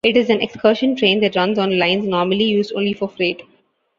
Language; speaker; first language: English; non-native, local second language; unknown